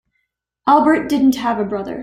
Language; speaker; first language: English; native; English